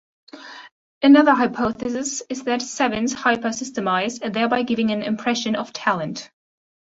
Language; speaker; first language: English; non-native, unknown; German